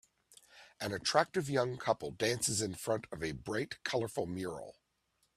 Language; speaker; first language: English; native; English